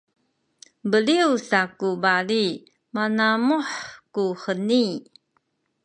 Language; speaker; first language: Sakizaya; non-native, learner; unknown